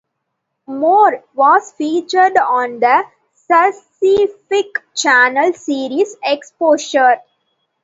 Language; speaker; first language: English; non-native, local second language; Tamil